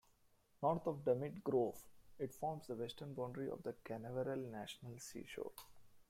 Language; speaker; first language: English; non-native, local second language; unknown